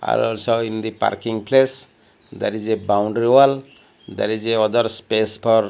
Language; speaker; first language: English; non-native, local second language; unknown